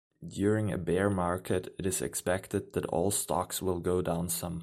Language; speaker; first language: English; non-native, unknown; German